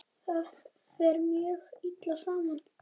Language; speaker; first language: Icelandic; native; Icelandic